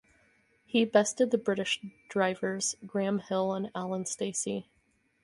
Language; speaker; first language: English; native; English